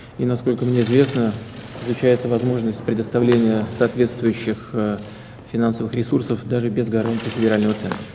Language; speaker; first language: Russian; native; Russian